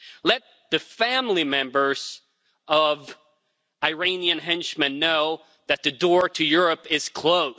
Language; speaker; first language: English; non-native, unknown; Swedish